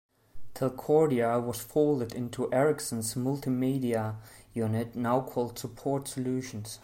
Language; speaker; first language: English; non-native, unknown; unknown